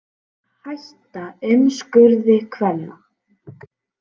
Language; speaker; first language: Icelandic; native; Icelandic